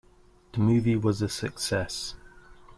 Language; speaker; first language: English; native; English